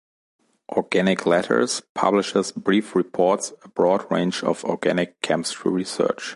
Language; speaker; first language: English; non-native, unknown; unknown